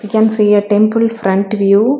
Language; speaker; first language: English; non-native, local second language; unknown